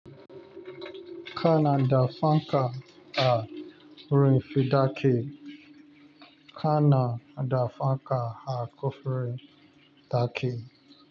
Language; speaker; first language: Hausa; non-native, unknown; Yoruba